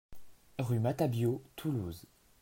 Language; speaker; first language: French; native; French